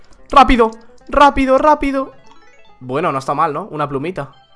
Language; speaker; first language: Spanish; native; Spanish